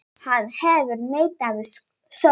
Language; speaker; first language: Icelandic; non-native, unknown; Polish